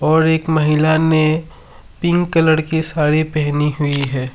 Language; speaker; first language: Hindi; non-native, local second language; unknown